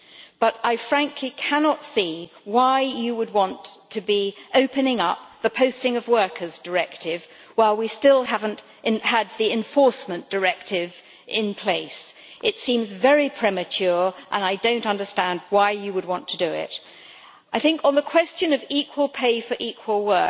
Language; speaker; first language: English; native; English